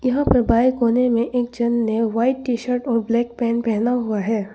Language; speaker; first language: Hindi; non-native, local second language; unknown